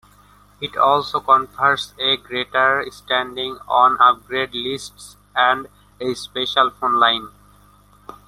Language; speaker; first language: English; non-native, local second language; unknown